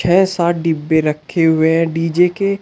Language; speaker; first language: Hindi; native; Hindi